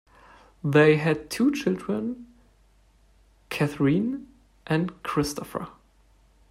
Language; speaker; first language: English; non-native, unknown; German